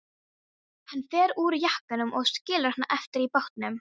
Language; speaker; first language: Icelandic; non-native, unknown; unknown